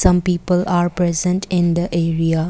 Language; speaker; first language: English; non-native, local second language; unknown